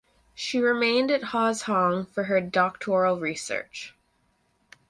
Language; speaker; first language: English; native; English